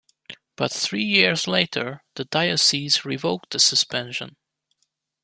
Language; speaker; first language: English; native; English